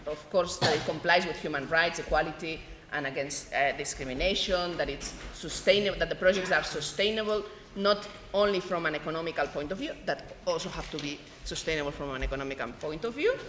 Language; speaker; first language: English; non-native, fluent; Spanish